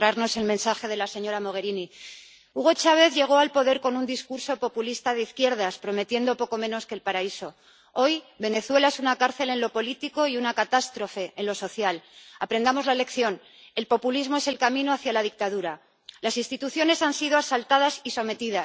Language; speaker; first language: Spanish; native; Spanish